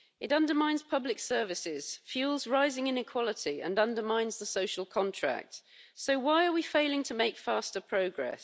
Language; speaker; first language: English; native; English